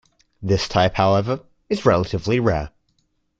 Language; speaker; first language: English; native; English